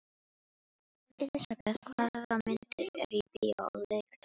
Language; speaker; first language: Icelandic; non-native, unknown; Filipino